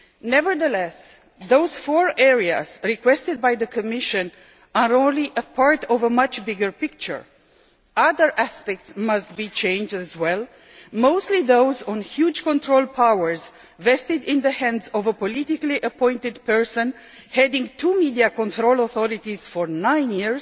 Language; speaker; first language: English; non-native, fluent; Romanian